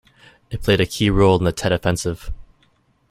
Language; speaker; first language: English; native; English